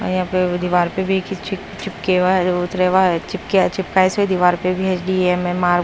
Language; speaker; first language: Hindi; non-native, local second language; Punjabi